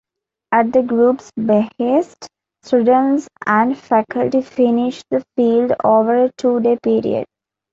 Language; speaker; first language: English; non-native, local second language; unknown